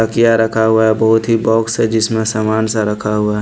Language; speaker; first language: Hindi; non-native, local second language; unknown